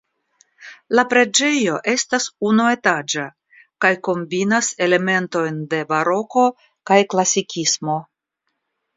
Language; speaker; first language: Esperanto; non-native, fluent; Russian